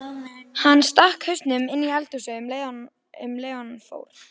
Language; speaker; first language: Icelandic; native; Icelandic